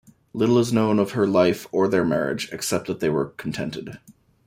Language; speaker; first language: English; native; English